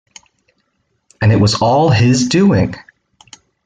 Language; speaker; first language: English; native; English